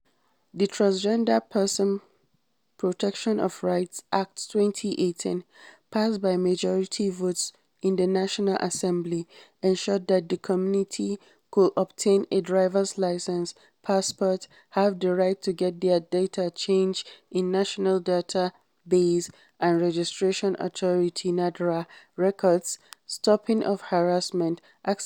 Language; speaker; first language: English; non-native, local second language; Hausa